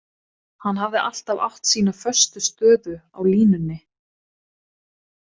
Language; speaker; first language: Icelandic; non-native, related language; Swedish